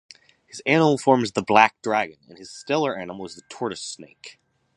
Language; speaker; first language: English; native; English